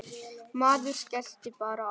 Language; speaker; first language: Icelandic; non-native, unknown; Vietnamese